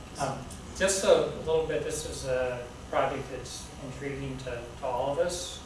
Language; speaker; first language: English; native; English